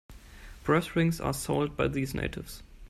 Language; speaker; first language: English; non-native, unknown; German